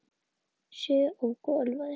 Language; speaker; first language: Icelandic; native; Icelandic